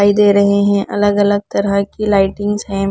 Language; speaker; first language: Hindi; non-native, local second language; Punjabi